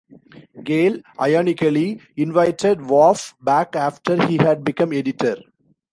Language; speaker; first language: English; non-native, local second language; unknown